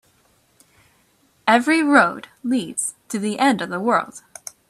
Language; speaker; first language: English; native; English